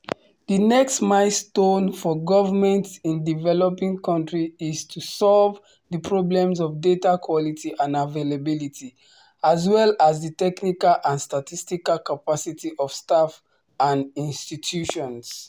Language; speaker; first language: English; non-native, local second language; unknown